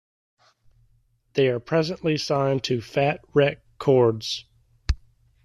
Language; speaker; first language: English; native; English